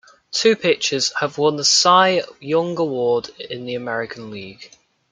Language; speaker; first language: English; native; English